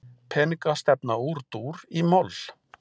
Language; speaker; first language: Icelandic; native; Icelandic